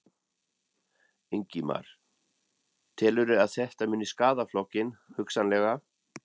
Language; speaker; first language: Icelandic; non-native, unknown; German